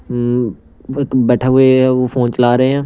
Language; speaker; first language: Hindi; non-native, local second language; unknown